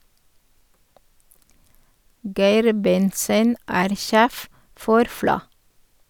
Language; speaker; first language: Norwegian; non-native, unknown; Filipino